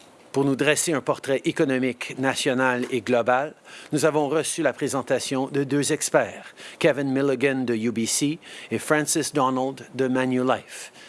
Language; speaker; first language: French; early bilingual, heritage; French